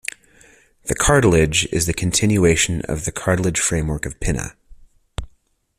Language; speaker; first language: English; native; English